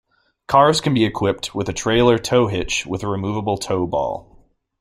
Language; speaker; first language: English; native; English